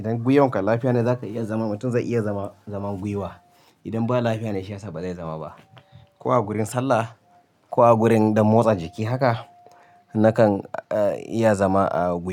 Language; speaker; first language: Hausa; native; Hausa